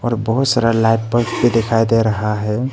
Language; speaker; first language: Hindi; early bilingual, other home language; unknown